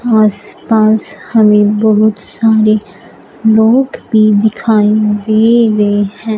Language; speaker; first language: Hindi; non-native, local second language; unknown